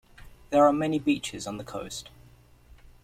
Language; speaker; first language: English; native; English